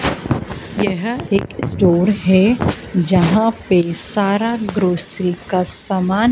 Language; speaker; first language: Hindi; native; Hindi